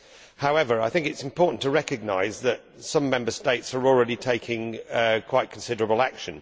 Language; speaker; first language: English; native; English